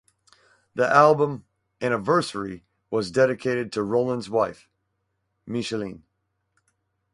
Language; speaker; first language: English; native; English